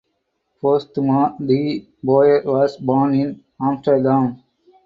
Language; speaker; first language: English; non-native, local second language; Tamil